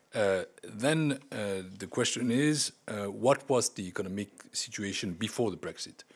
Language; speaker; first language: English; non-native, fluent; French